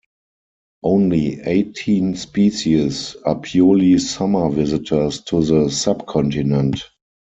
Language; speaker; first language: English; non-native, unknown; German